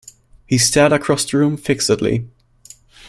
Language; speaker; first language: English; non-native, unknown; German